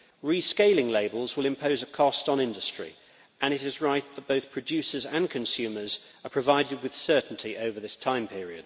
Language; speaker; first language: English; native; English